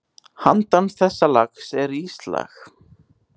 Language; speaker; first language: Icelandic; native; Icelandic